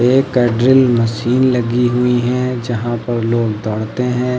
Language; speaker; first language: Hindi; native; Hindi